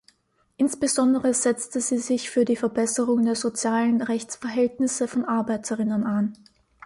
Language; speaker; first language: German; native; German